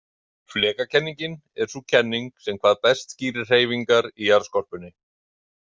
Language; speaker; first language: Icelandic; native; Icelandic